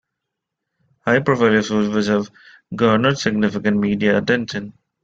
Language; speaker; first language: English; non-native, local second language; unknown